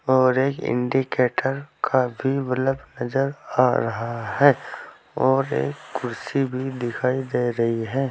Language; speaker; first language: Hindi; native; Hindi